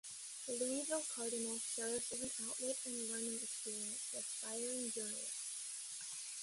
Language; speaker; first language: English; native; English